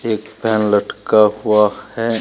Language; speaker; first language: Hindi; native; Hindi